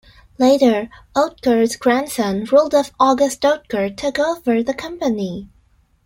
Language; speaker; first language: English; non-native, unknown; Chinese